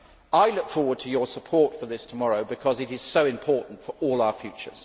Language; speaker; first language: English; native; English